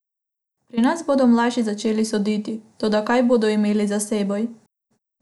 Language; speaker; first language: Slovenian; non-native, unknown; Macedonian